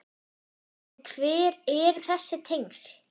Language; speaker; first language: Icelandic; non-native, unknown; German